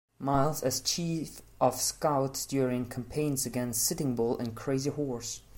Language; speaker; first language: English; non-native, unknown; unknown